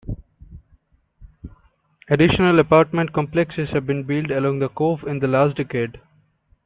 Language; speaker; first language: English; non-native, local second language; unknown